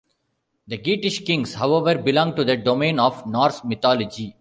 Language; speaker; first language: English; non-native, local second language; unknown